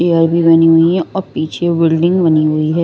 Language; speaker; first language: Hindi; non-native, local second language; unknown